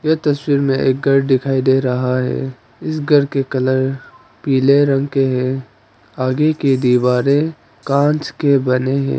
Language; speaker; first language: Hindi; non-native, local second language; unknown